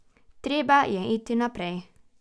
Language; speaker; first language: Slovenian; native; Slovenian